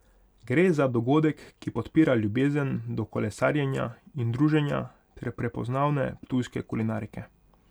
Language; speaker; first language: Slovenian; non-native, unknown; Hungarian